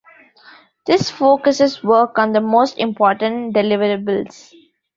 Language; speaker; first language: English; non-native, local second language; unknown